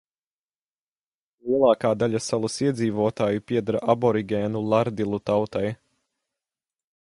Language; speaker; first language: Latvian; non-native, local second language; Russian